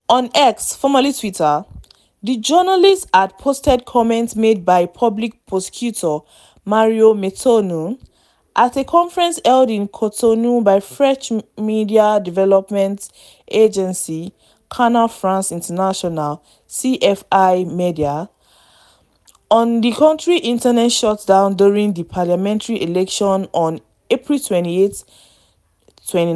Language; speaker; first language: English; non-native, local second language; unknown